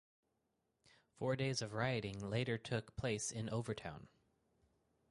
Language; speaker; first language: English; native; English